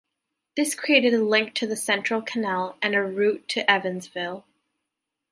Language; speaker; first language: English; native; English